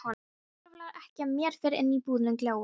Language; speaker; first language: Icelandic; non-native, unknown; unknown